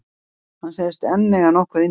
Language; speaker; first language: Icelandic; native; Icelandic